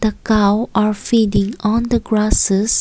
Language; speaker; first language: English; non-native, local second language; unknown